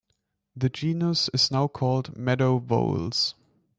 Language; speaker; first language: English; non-native, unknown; German